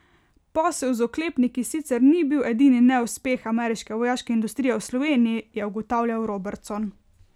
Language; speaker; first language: Slovenian; native; Slovenian